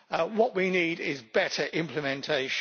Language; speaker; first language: English; native; English